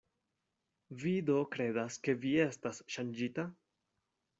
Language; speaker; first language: Esperanto; non-native, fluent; Spanish